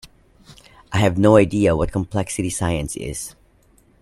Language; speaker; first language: English; non-native, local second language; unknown